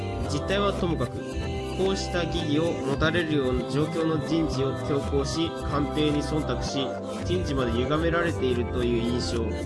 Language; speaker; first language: Japanese; native; Japanese